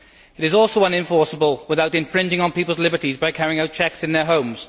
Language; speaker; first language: English; native; English